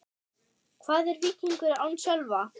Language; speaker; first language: Icelandic; non-native, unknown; German